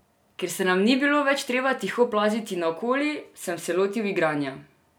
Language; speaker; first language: Slovenian; non-native, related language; Serbian